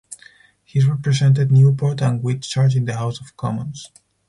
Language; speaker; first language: English; non-native, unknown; Spanish